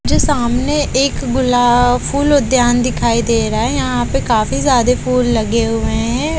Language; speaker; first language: Hindi; native; Hindi